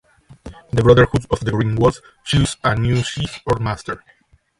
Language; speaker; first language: English; non-native, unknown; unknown